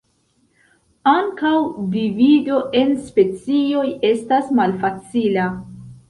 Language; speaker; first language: Esperanto; non-native, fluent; Central Kurdish